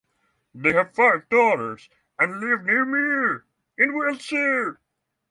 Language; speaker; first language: English; non-native, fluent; Norwegian